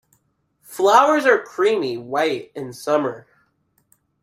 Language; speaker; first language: English; native; English